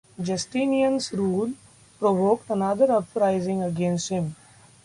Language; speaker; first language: English; non-native, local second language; Marathi